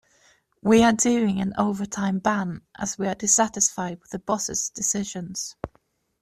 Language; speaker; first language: English; native; English